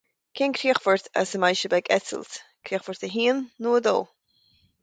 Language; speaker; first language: Irish; native; Irish